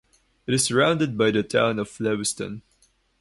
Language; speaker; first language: English; non-native, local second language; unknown